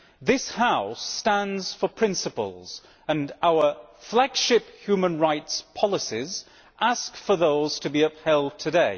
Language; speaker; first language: English; native; English